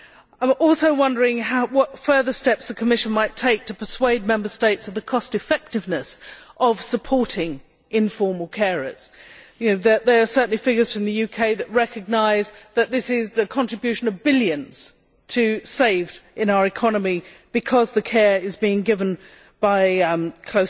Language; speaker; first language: English; native; English